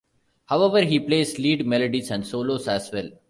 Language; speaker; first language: English; non-native, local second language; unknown